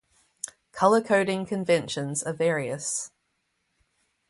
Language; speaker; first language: English; native; English